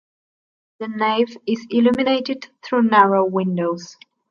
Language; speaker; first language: English; non-native, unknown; Spanish